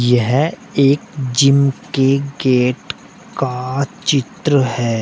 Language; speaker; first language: Hindi; native; Hindi